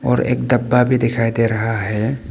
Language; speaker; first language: Hindi; early bilingual, other home language; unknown